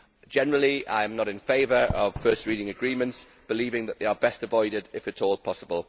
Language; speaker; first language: English; native; English